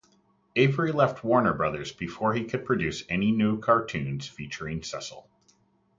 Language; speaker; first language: English; native; English